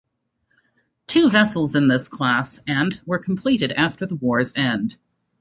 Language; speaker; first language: English; native; English